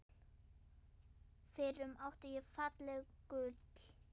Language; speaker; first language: Icelandic; non-native, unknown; German